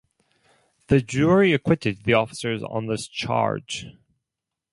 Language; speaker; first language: English; non-native, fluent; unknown